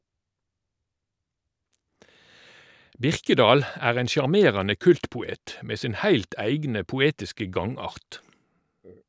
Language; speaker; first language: Norwegian; native; Norwegian